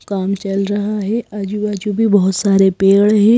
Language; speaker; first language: Hindi; native; Hindi